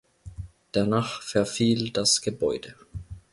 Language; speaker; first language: German; non-native, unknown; Finnish